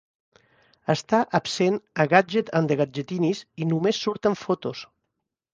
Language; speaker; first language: Catalan; native; Catalan